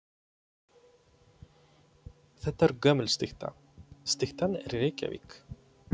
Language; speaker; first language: Icelandic; non-native, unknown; Polish